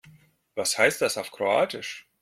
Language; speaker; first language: German; non-native, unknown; Russian